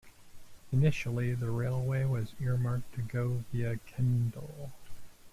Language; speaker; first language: English; native; English